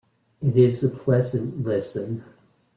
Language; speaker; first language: English; native; English